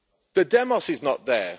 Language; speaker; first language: English; native; English